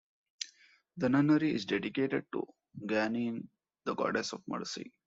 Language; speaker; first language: English; non-native, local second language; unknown